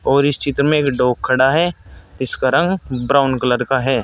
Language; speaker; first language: Hindi; native; Hindi